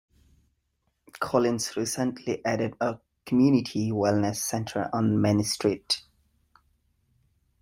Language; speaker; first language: English; native; English